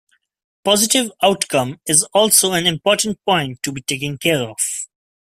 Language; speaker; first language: English; non-native, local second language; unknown